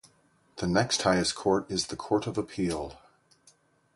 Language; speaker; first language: English; native; English